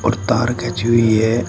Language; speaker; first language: Hindi; native; Hindi